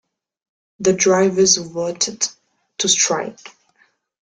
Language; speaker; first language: English; non-native, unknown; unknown